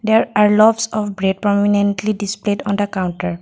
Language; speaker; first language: English; non-native, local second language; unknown